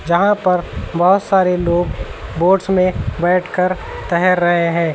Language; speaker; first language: Hindi; native; Hindi